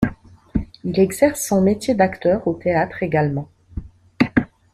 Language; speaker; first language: French; non-native, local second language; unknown